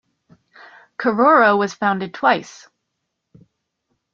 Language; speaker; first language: English; native; English